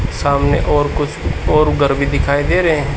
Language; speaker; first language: Hindi; native; Hindi